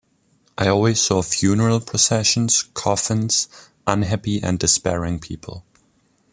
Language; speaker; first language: English; non-native, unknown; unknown